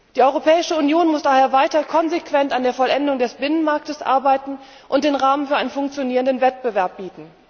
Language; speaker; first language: German; native; German